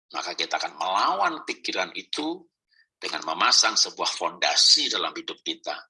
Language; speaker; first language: Indonesian; non-native, local second language; Javanese